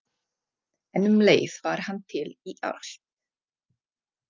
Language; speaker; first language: Icelandic; non-native, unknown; Czech